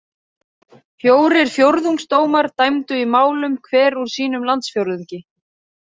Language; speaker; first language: Icelandic; native; Icelandic